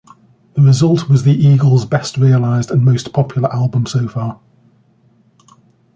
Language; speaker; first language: English; native; English